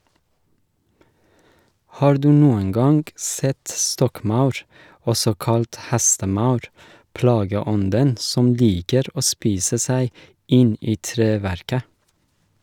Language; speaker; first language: Norwegian; non-native, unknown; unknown